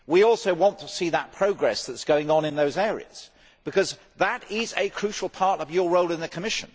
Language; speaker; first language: English; native; English